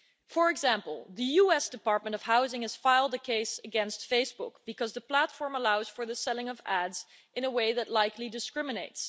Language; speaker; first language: English; non-native, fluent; Dutch